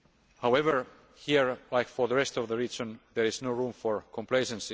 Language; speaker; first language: English; non-native, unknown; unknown